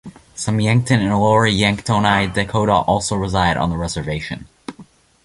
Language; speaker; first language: English; native; English